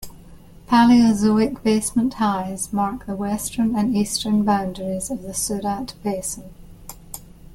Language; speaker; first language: English; native; English